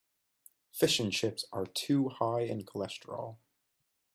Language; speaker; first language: English; native; English